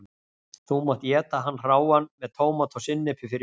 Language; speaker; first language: Icelandic; native; Icelandic